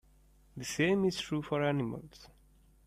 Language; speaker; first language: English; non-native, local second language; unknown